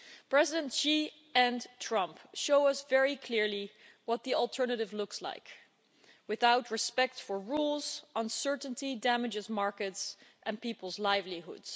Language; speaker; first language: English; non-native, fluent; Dutch